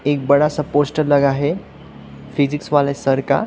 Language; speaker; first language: Hindi; non-native, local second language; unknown